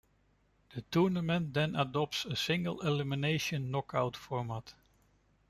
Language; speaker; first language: English; non-native, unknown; Dutch